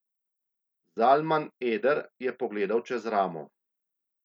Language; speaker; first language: Slovenian; native; Slovenian